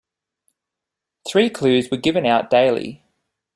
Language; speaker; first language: English; native; English